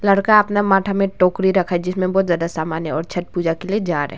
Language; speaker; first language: Hindi; non-native, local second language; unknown